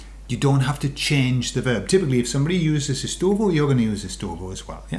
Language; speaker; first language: English; native; English